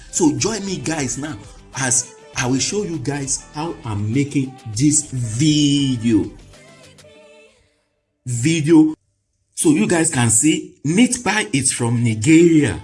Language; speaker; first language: English; non-native, local second language; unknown